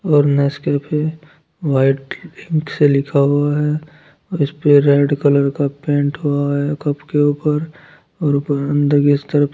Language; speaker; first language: Hindi; native; Hindi